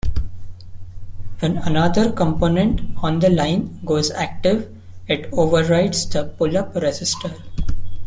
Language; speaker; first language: English; non-native, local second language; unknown